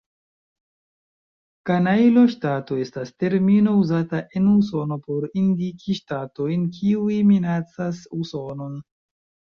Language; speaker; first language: Esperanto; non-native, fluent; Chinese